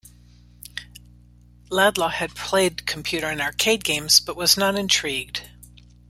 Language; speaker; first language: English; native; English